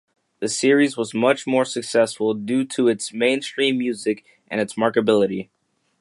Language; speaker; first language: English; native; English